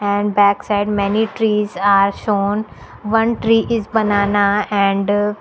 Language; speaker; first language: English; non-native, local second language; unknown